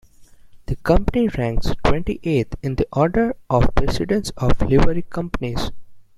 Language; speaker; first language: English; non-native, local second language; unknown